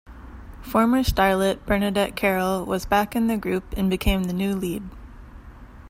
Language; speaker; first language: English; native; English